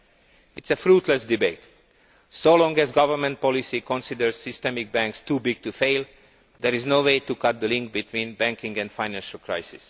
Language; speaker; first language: English; non-native, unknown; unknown